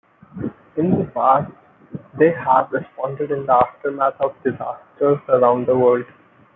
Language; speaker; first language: English; non-native, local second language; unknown